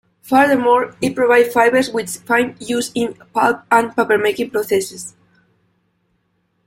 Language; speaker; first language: English; non-native, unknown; Spanish